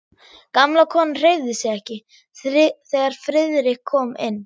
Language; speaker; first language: Icelandic; non-native, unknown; German